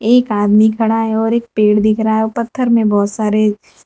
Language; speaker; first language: Hindi; non-native, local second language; Gujarati